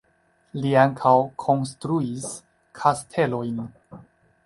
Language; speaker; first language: Esperanto; non-native, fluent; Chinese